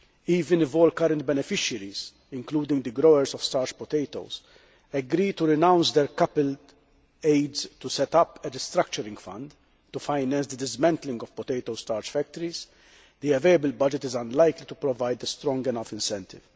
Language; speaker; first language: English; non-native, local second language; Maltese